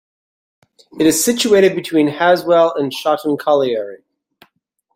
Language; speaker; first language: English; native; English